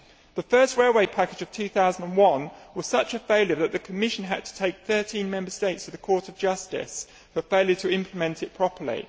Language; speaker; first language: English; native; English